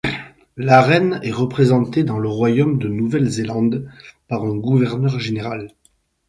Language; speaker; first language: French; native; French